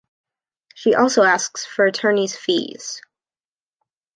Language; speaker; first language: English; native; English